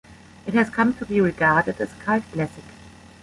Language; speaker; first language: English; non-native, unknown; German